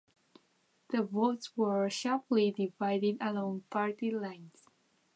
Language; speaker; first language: English; non-native, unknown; Japanese